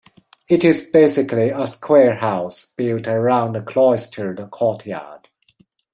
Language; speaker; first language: English; non-native, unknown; Chinese